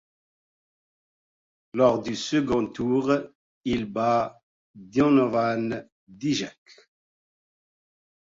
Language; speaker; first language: French; non-native, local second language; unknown